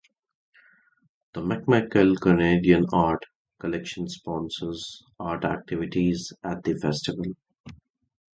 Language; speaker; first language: English; non-native, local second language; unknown